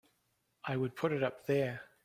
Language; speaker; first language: English; native; English